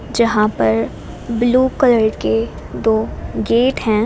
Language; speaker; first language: Hindi; non-native, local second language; Gujarati